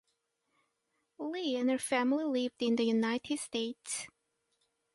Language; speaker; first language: English; native; English